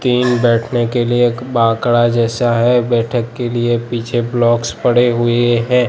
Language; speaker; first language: Hindi; non-native, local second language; Gujarati